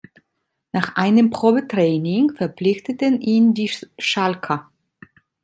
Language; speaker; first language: German; non-native, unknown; Italian